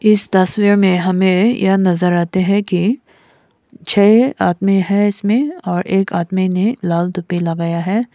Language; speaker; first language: Hindi; non-native, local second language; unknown